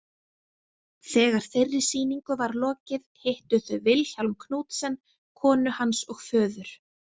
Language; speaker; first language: Icelandic; native; Icelandic